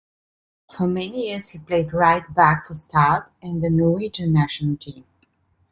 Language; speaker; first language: English; non-native, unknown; Italian